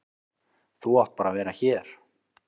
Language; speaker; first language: Icelandic; native; Icelandic